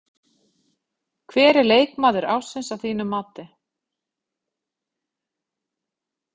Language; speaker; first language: Icelandic; native; Icelandic